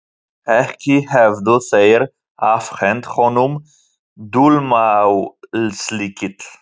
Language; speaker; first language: Icelandic; non-native, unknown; Polish